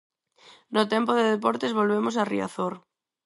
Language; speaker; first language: Galician; non-native, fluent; Spanish